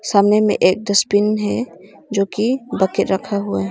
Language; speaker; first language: Hindi; non-native, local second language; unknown